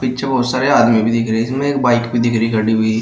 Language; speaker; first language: Hindi; native; Hindi